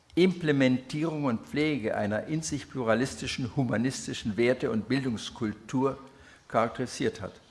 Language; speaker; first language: German; native; German